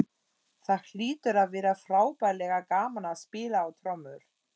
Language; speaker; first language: Icelandic; non-native, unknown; German